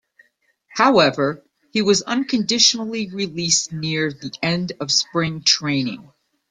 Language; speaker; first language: English; native; English